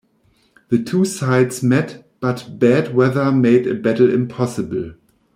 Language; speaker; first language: English; non-native, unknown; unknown